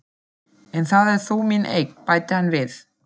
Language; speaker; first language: Icelandic; non-native, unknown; German